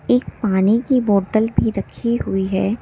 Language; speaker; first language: Hindi; native; Hindi